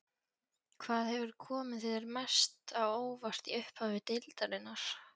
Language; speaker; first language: Icelandic; non-native, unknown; Polish